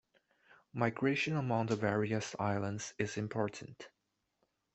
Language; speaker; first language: English; non-native, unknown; Chinese